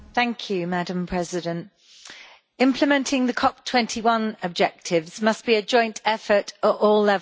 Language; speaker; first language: English; native; English